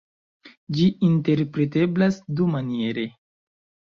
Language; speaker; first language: Esperanto; non-native, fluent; Chinese